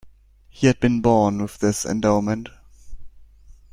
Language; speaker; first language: English; non-native, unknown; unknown